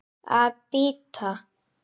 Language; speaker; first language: Icelandic; native; Icelandic